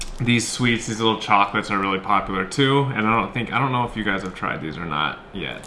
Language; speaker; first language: English; native; English